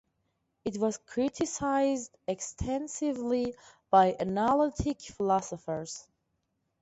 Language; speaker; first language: English; non-native, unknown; Persian